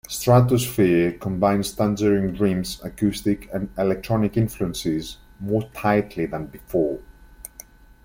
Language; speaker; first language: English; native; English